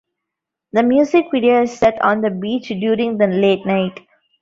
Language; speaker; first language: English; non-native, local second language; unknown